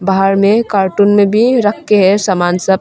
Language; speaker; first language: Hindi; non-native, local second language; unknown